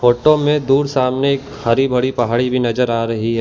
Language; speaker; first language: Hindi; non-native, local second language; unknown